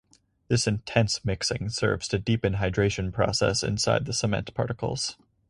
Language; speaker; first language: English; native; English